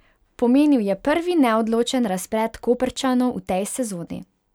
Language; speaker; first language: Slovenian; non-native, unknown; Hungarian